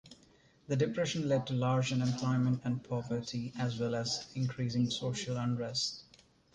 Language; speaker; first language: English; non-native, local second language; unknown